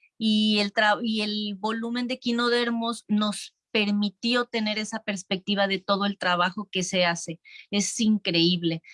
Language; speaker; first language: Spanish; native; Spanish